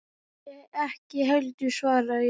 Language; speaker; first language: Icelandic; native; Icelandic